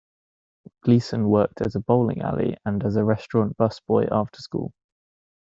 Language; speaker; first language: English; native; English